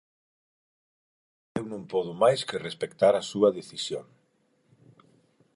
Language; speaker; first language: Galician; non-native, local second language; Spanish